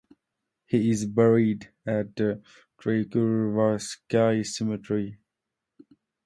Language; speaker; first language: English; non-native, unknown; Nepali